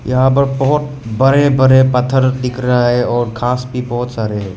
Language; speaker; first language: Hindi; non-native, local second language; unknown